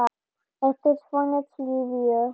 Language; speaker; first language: Icelandic; non-native, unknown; German